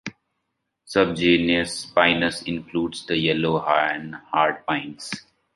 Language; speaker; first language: English; non-native, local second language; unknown